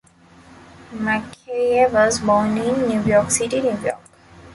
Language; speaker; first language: English; non-native, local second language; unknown